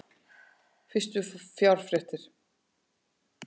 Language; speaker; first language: Icelandic; native; Icelandic